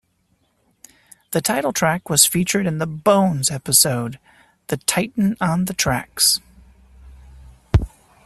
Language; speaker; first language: English; native; English